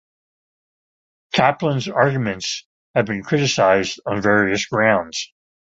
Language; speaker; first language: English; native; English